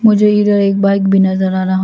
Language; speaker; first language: Hindi; early bilingual, other home language; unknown